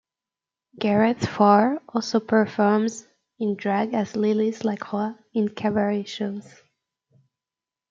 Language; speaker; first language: English; native; English